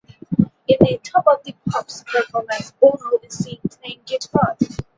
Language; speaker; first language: English; non-native, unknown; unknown